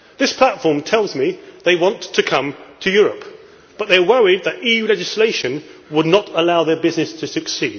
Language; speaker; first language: English; native; English